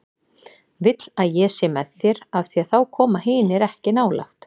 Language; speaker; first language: Icelandic; native; Icelandic